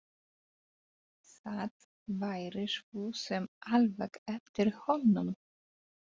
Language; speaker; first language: Icelandic; non-native, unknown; Polish